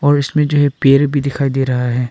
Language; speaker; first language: Hindi; non-native, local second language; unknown